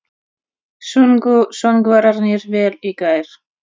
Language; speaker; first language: Icelandic; non-native, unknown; Russian